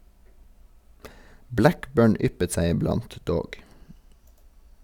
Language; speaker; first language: Norwegian; native; Norwegian